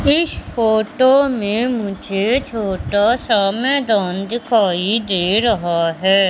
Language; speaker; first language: Hindi; native; Hindi